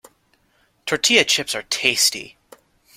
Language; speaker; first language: English; native; English